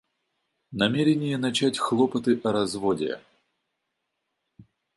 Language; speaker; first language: Russian; native; Russian